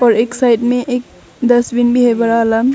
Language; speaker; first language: Hindi; non-native, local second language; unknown